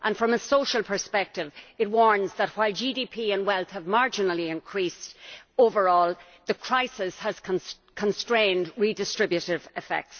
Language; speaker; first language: English; native; English